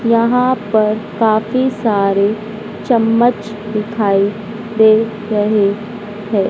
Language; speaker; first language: Hindi; native; Hindi